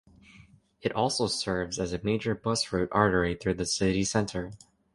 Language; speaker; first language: English; native; English